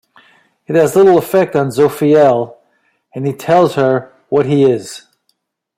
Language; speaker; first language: English; native; English